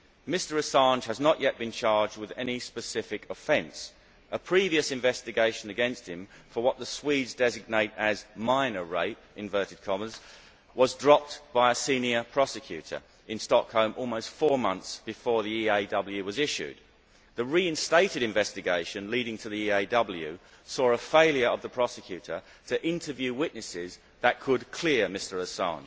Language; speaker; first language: English; native; English